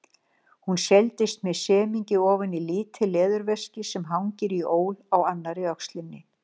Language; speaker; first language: Icelandic; native; Icelandic